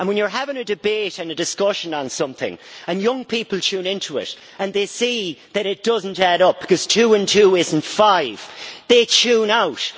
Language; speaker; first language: English; native; English